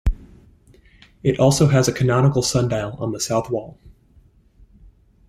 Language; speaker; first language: English; native; English